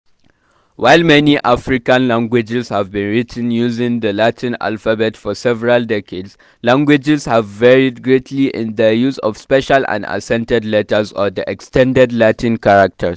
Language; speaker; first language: English; non-native, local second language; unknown